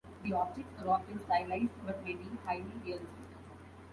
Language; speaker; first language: English; non-native, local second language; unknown